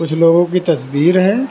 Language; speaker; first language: Hindi; non-native, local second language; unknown